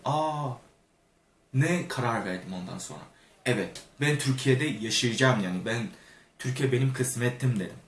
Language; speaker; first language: Turkish; non-native, fluent; Korean